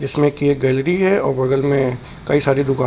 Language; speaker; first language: Hindi; native; Hindi